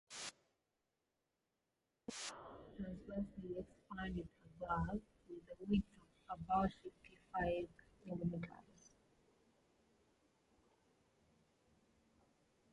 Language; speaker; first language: English; non-native, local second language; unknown